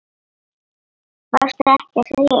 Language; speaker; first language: Icelandic; non-native, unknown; Lithuanian